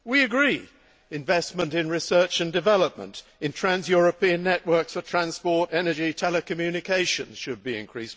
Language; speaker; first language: English; native; English